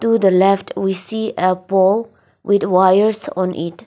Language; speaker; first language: English; non-native, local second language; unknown